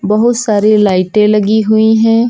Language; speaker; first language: Hindi; native; Hindi